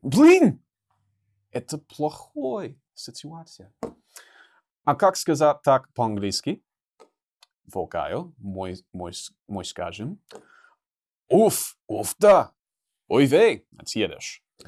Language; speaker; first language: Russian; non-native, fluent; English